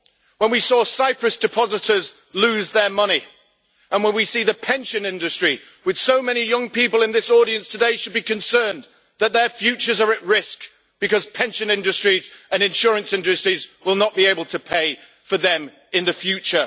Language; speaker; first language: English; native; English